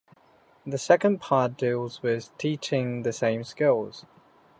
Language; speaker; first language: English; native; English